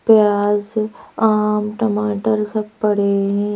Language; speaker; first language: Hindi; native; Hindi